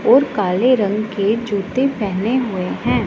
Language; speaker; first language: Hindi; non-native, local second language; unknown